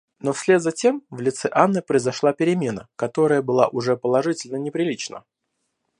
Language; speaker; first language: Russian; native; Russian